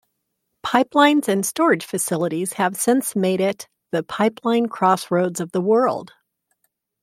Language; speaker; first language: English; native; English